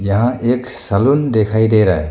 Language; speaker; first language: Hindi; non-native, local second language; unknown